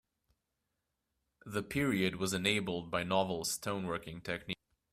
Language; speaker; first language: English; native; English